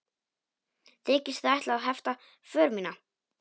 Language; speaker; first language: Icelandic; non-native, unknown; Polish